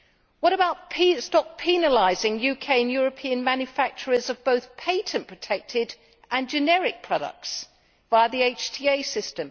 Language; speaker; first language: English; native; English